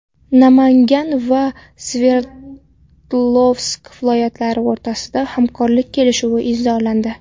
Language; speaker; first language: Uzbek; non-native, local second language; Kara-Kalpak